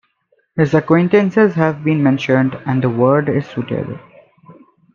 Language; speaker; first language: English; non-native, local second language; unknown